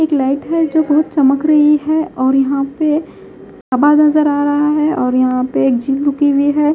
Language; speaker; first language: Hindi; native; Hindi